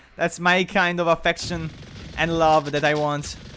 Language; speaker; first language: English; non-native, learner; Italian